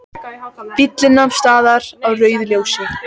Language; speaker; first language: Icelandic; native; Icelandic